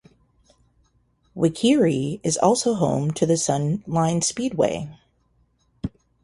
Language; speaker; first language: English; native; English